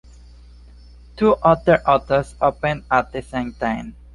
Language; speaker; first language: English; non-native, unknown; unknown